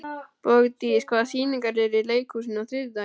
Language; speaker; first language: Icelandic; native; Icelandic